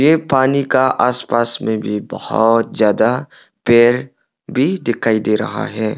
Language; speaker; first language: Hindi; non-native, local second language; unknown